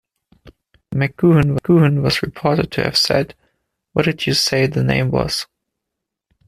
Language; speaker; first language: English; non-native, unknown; German